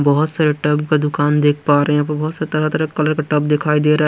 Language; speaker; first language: Hindi; non-native, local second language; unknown